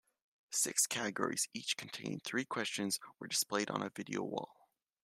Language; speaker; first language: English; native; English